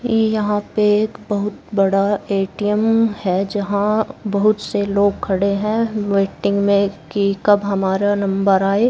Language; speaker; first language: Hindi; native; Hindi